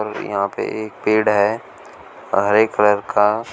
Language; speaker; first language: Hindi; native; Hindi